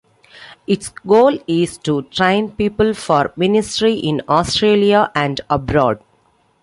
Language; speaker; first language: English; non-native, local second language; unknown